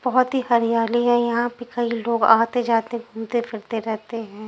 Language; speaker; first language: Hindi; non-native, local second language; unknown